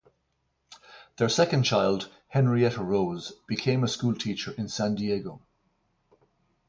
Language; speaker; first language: English; native; English